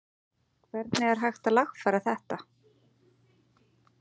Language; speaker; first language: Icelandic; native; Icelandic